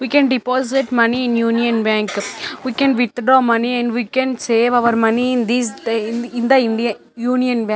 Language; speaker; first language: English; non-native, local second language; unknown